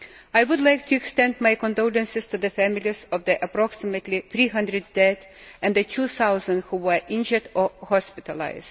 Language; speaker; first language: English; non-native, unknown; Lithuanian